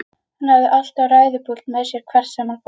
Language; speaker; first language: Icelandic; native; Icelandic